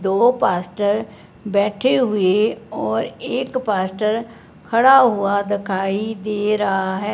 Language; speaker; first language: Hindi; non-native, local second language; Punjabi